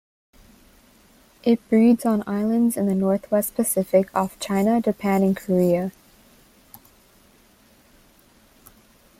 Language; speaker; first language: English; native; English